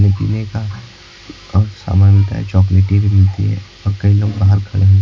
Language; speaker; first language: Hindi; native; Hindi